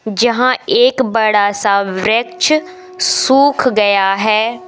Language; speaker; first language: Hindi; native; Hindi